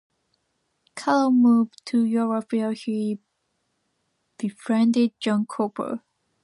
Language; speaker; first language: English; non-native, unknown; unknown